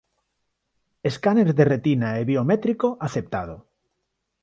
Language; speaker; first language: Galician; non-native, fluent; Spanish